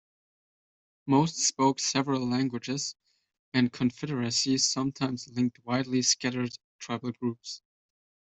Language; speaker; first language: English; native; English